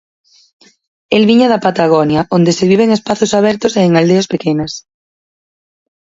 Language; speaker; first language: Galician; native; Galician